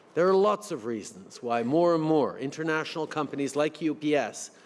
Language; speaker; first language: English; native; English